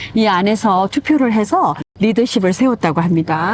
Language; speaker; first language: Korean; native; Korean